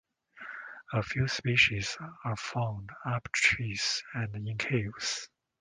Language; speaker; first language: English; non-native, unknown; Chinese